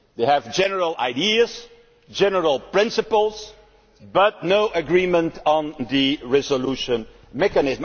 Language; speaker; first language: English; non-native, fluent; Dutch